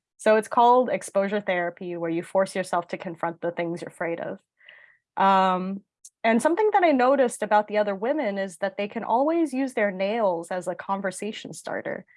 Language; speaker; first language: English; early bilingual, other home language; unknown